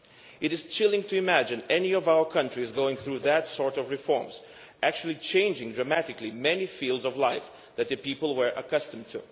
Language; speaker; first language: English; non-native, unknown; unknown